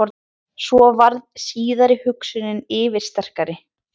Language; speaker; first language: Icelandic; native; Icelandic